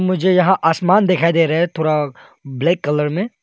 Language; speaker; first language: Hindi; non-native, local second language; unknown